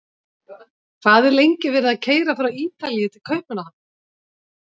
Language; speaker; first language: Icelandic; native; Icelandic